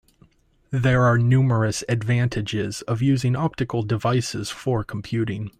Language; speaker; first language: English; native; English